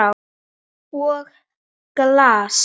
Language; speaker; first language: Icelandic; native; Icelandic